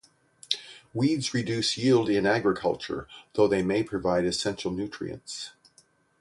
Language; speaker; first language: English; native; English